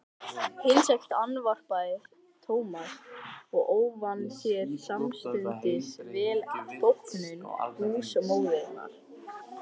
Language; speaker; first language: Icelandic; native; Icelandic